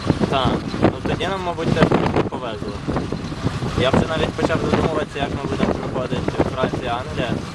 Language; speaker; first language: Ukrainian; native; Ukrainian